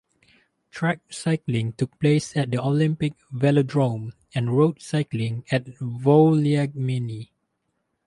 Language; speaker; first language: English; non-native, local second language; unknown